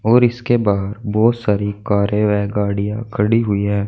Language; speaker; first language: Hindi; native; Hindi